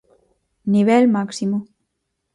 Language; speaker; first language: Galician; native; Galician